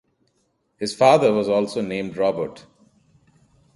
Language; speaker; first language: English; non-native, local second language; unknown